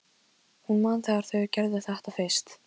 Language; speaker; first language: Icelandic; non-native, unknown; Polish